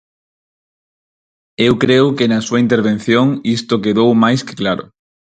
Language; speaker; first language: Galician; non-native, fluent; Spanish